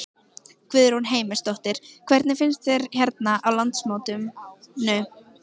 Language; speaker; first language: Icelandic; native; Icelandic